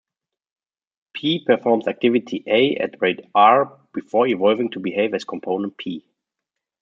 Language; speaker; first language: English; non-native, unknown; German